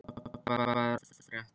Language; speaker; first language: Icelandic; non-native, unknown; Polish